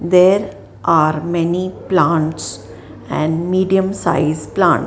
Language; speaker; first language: English; non-native, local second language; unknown